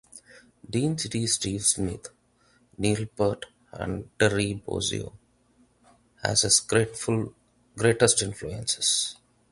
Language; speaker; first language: English; non-native, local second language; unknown